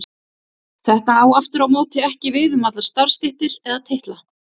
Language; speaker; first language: Icelandic; native; Icelandic